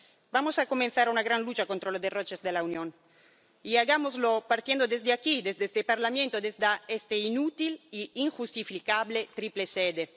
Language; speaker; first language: Spanish; non-native, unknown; Italian